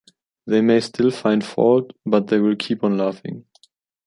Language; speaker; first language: English; non-native, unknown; German